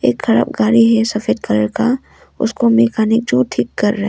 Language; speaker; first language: Hindi; non-native, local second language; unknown